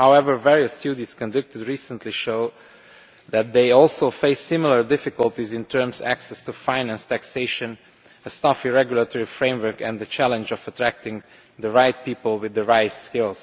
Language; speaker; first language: English; non-native, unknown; Romanian